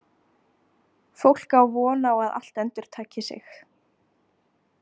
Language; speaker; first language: Icelandic; native; Icelandic